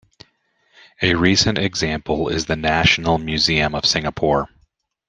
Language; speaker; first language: English; native; English